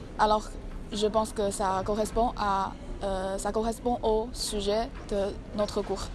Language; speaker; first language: French; non-native, fluent; Chinese